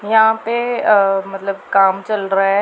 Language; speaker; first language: Hindi; non-native, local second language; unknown